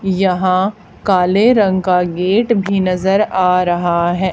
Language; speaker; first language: Hindi; native; Hindi